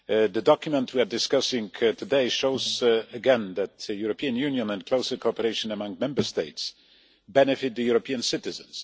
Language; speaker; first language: English; non-native, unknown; Polish